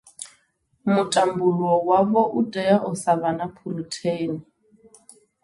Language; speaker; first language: Venda; non-native, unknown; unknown